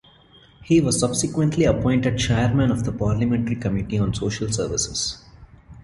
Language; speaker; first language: English; non-native, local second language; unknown